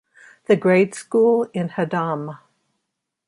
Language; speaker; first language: English; native; English